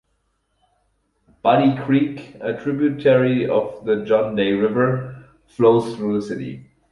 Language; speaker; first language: English; non-native, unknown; German